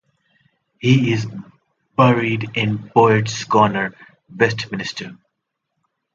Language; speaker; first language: English; non-native, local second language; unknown